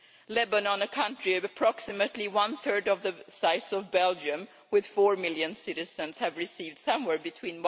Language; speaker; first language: English; non-native, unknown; Swedish